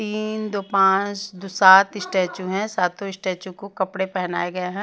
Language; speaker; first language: Hindi; non-native, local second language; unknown